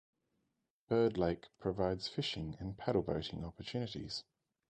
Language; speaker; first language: English; native; English